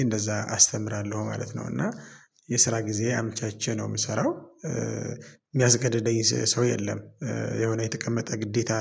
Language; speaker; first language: Amharic; non-native, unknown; Tigrinya